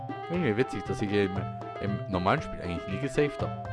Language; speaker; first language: German; native; German